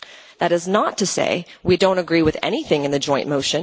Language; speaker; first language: English; non-native, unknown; Dutch